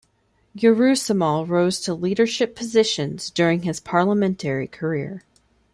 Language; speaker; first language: English; native; English